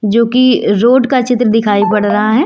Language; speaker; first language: Hindi; native; Hindi